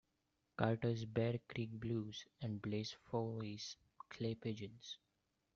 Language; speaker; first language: English; non-native, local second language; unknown